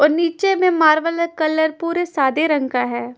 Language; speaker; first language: Hindi; non-native, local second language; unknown